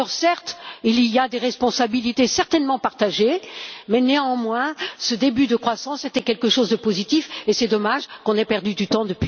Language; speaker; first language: French; native; French